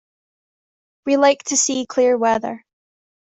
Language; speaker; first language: English; native; English